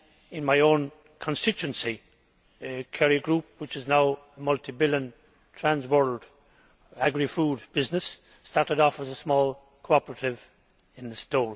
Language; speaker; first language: English; native; English